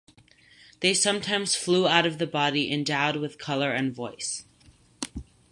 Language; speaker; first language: English; native; English